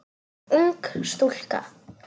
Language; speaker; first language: Icelandic; non-native, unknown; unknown